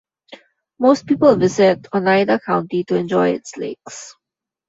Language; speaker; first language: English; non-native, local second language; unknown